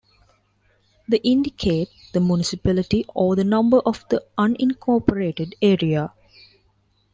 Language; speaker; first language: English; non-native, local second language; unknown